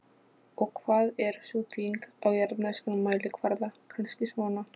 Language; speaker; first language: Icelandic; non-native, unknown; Polish